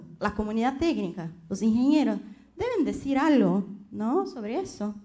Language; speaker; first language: Spanish; non-native, related language; Portuguese